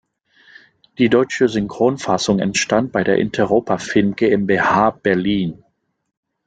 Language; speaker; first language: German; non-native, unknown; French